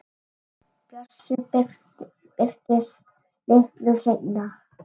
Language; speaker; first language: Icelandic; native; Icelandic